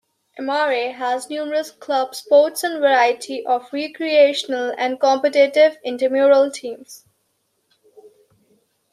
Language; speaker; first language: English; non-native, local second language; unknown